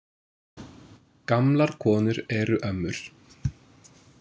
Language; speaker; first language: Icelandic; non-native, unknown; English